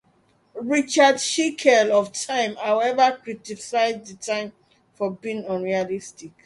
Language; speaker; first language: English; non-native, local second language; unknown